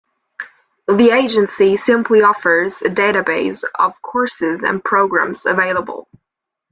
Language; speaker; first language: English; non-native, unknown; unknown